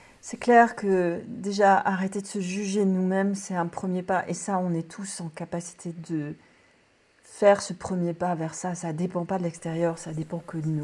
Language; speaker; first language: French; native; French